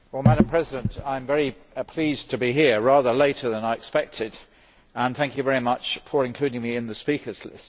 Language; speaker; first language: English; native; English